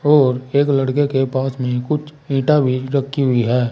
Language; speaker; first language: Hindi; native; Hindi